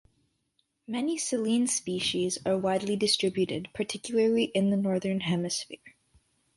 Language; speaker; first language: English; native; English